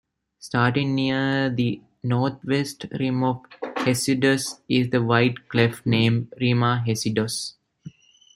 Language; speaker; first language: English; non-native, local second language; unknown